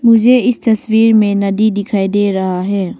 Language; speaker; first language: Hindi; early bilingual, other home language; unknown